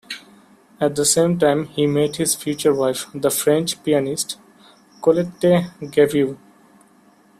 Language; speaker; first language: English; non-native, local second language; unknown